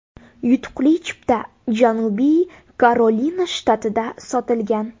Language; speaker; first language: Uzbek; native; Uzbek